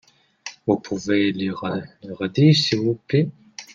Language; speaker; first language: French; non-native, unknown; Catalan